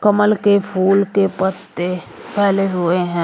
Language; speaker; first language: Hindi; native; Hindi